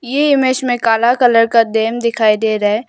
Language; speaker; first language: Hindi; non-native, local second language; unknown